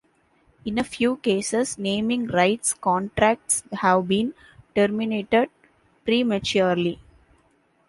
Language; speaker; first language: English; non-native, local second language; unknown